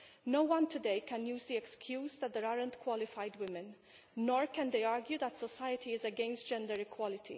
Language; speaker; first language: English; non-native, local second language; Maltese